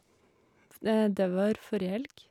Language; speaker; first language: Norwegian; native; Norwegian